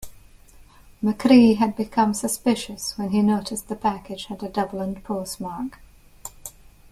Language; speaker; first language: English; native; English